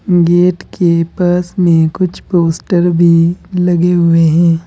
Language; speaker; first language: Hindi; native; Hindi